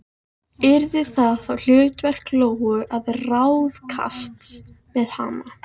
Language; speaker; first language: Icelandic; native; Icelandic